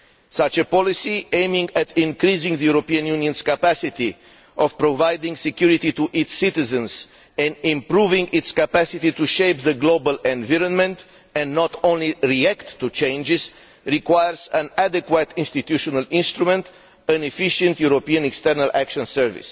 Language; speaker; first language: English; non-native, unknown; Romanian